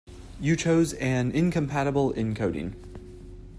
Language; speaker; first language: English; native; English